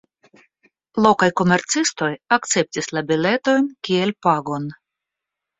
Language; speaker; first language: Esperanto; non-native, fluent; Russian